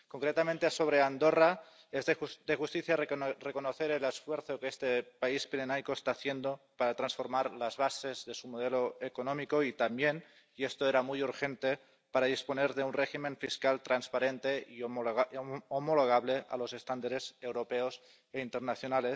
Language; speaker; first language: Spanish; non-native, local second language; Catalan